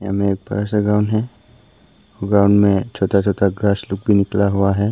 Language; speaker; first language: Hindi; non-native, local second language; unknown